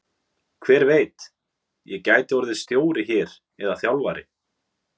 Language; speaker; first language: Icelandic; native; Icelandic